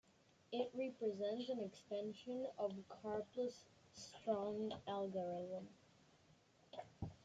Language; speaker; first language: English; native; English